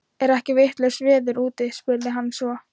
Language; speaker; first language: Icelandic; non-native, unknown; Thai